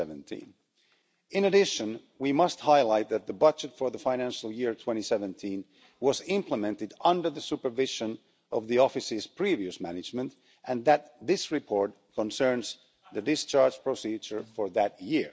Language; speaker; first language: English; non-native, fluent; Finnish